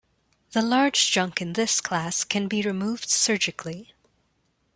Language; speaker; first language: English; non-native, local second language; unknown